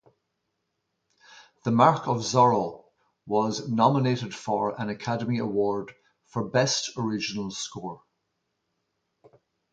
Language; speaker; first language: English; native; English